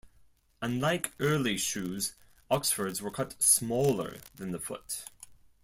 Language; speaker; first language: English; non-native, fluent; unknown